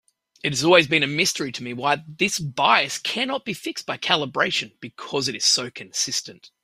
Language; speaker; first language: English; native; English